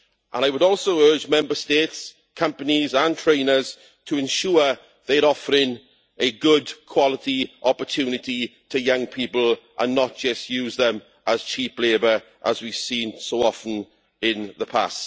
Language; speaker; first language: English; native; English